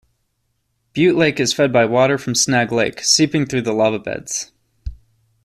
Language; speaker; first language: English; native; English